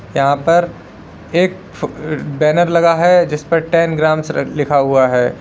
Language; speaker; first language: Hindi; native; Hindi